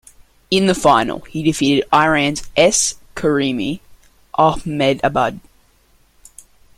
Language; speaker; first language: English; native; English